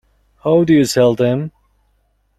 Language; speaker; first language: English; non-native, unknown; Mongolian